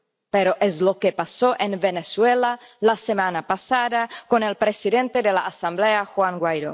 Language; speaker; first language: Spanish; non-native, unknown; Czech